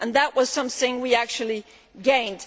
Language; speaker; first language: English; non-native, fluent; Danish